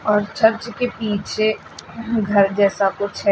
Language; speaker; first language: Hindi; native; Hindi